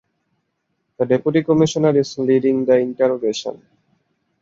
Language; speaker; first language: English; non-native, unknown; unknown